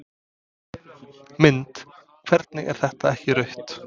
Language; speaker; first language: Icelandic; non-native, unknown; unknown